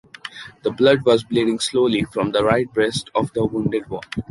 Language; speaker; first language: English; non-native, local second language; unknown